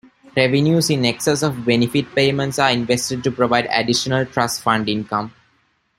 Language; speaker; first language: English; non-native, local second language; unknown